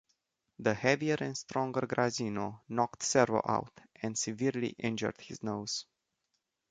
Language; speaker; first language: English; non-native, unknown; Romanian